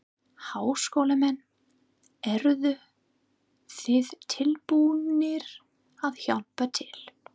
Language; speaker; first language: Icelandic; non-native, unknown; English